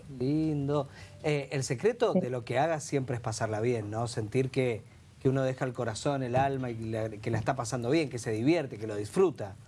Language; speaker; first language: Spanish; native; Spanish